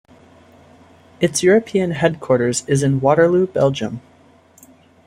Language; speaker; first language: English; native; English